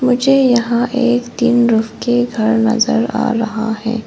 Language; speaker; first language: Hindi; non-native, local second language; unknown